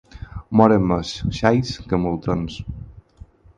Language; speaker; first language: Catalan; non-native, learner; Spanish